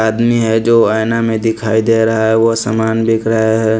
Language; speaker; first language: Hindi; non-native, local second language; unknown